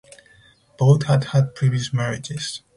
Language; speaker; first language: English; non-native, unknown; Spanish